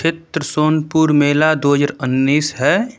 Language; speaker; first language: Hindi; native; Hindi